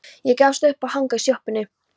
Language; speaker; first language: Icelandic; non-native, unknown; Polish